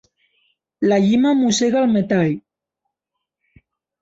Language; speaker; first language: Catalan; non-native, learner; Spanish